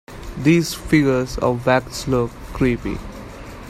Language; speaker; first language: English; non-native, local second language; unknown